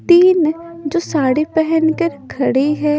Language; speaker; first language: Hindi; non-native, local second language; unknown